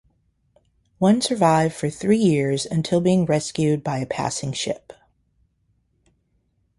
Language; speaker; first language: English; native; English